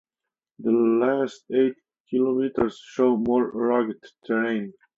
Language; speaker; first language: English; native; English